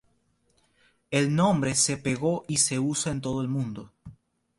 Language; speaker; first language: Spanish; native; Spanish